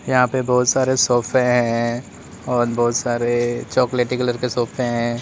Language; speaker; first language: Hindi; native; Hindi